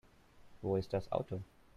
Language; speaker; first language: German; non-native, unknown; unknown